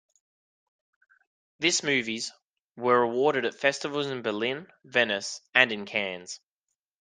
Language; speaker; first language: English; native; English